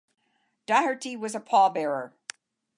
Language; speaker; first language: English; native; English